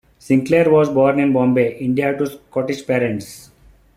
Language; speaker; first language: English; non-native, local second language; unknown